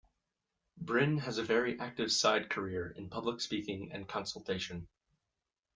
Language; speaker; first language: English; native; English